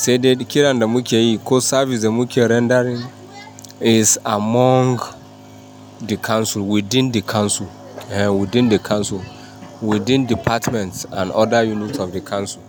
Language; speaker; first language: Hausa; non-native, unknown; Yoruba